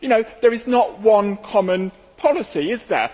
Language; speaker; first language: English; native; English